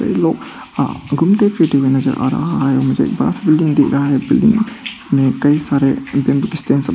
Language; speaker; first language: Hindi; non-native, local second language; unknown